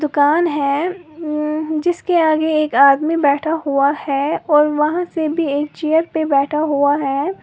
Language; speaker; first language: Hindi; native; Hindi